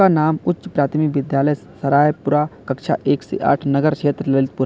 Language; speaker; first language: Hindi; native; Hindi